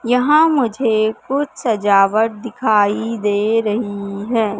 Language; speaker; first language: Hindi; native; Hindi